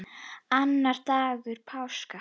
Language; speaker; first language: Icelandic; native; Icelandic